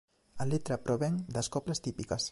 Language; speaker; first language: Galician; native; Galician